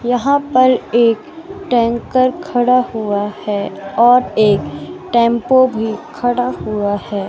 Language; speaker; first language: Hindi; native; Hindi